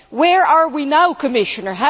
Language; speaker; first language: English; non-native, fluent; Dutch